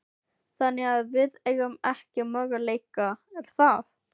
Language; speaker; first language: Icelandic; non-native, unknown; Filipino